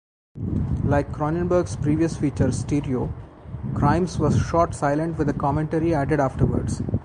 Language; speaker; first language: English; non-native, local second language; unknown